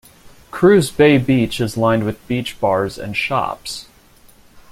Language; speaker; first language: English; native; English